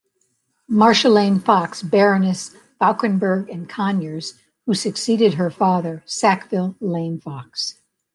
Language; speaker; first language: English; native; English